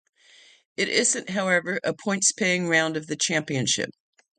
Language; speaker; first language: English; native; English